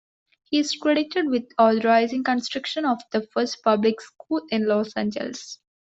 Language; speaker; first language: English; non-native, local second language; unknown